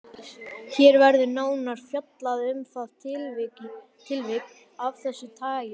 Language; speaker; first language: Icelandic; native; Icelandic